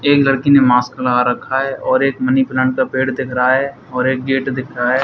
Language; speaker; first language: Hindi; native; Hindi